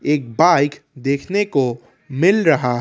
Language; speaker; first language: Hindi; non-native, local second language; Assamese